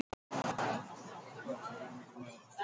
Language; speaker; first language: Icelandic; non-native, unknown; Russian